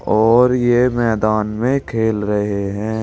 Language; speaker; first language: Hindi; native; Hindi